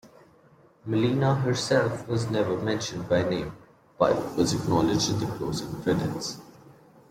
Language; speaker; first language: English; non-native, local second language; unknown